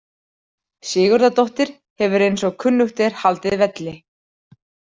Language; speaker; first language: Icelandic; native; Icelandic